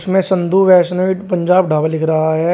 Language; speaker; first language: Hindi; native; Hindi